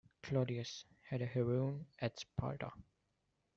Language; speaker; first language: English; non-native, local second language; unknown